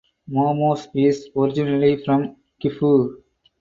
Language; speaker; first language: English; non-native, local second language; Tamil